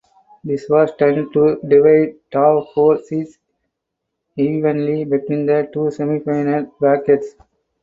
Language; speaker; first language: English; non-native, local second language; Tamil